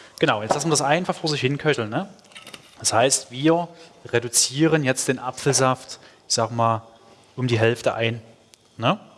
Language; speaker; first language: German; non-native, fluent; Hungarian